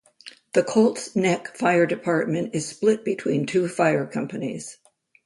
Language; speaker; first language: English; native; English